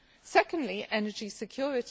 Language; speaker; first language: English; native; English